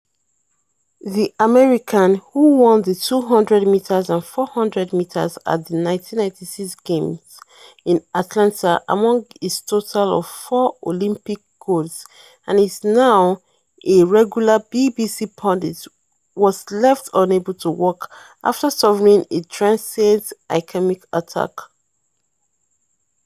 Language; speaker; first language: English; non-native, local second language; Yoruba